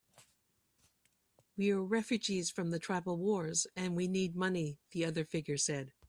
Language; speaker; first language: English; native; English